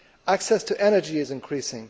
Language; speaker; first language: English; native; English